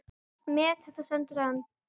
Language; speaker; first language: Icelandic; native; Icelandic